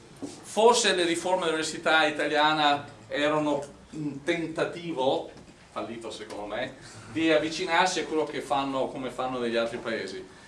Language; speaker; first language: Italian; non-native, fluent; English